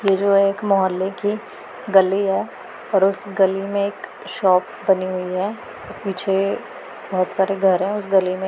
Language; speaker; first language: Hindi; non-native, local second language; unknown